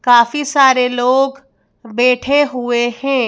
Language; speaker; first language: Hindi; native; Hindi